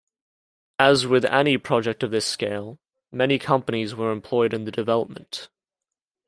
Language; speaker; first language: English; native; English